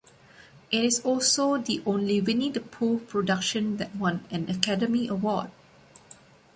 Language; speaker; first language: English; non-native, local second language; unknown